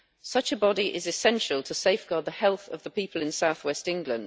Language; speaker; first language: English; native; English